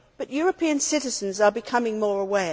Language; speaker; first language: English; native; English